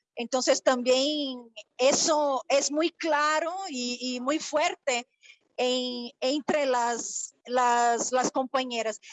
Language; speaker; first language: Spanish; non-native, related language; Portuguese